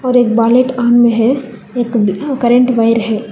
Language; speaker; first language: Hindi; non-native, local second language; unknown